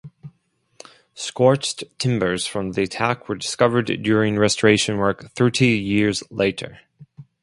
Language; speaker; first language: English; non-native, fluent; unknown